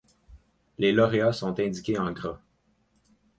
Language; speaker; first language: French; native; French